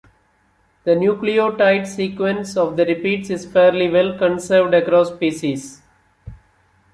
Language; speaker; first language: English; non-native, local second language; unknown